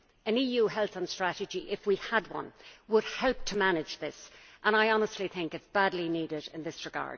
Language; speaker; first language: English; native; English